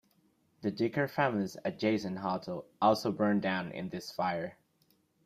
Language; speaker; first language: English; non-native, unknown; Spanish